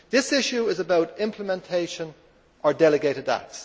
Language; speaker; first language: English; native; English